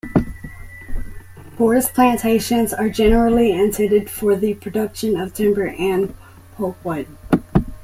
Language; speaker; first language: English; native; English